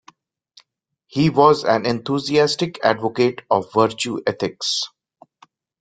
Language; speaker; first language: English; non-native, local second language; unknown